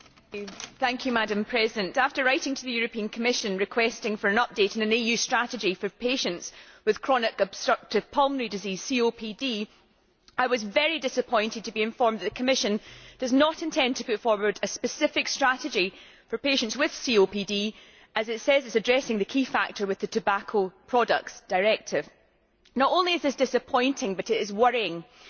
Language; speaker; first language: English; native; English